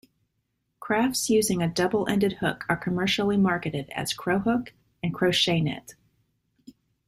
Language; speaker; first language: English; native; English